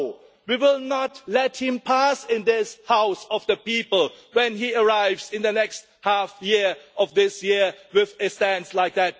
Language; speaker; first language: English; non-native, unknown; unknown